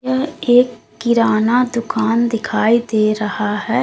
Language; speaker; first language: Hindi; native; Hindi